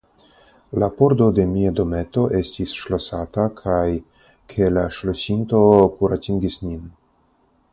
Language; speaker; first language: Esperanto; non-native, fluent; Russian